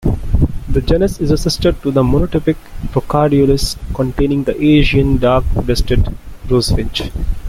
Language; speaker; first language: English; non-native, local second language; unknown